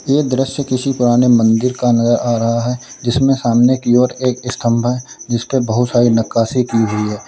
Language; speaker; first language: Hindi; native; Hindi